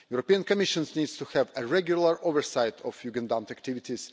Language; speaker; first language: English; non-native, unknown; Russian